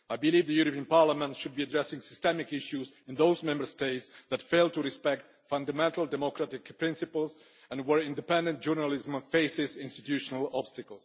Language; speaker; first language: English; non-native, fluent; Czech